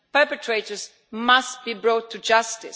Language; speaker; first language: English; non-native, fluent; Italian